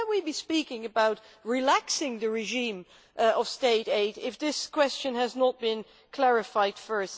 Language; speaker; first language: English; non-native, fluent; Dutch